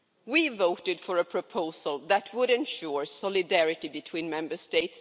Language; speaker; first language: English; non-native, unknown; Swedish